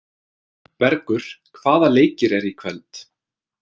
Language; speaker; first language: Icelandic; non-native, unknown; English